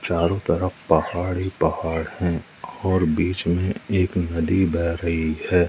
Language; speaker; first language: Hindi; native; Hindi